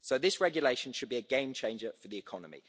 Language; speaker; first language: English; native; English